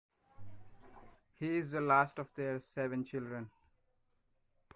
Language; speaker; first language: English; non-native, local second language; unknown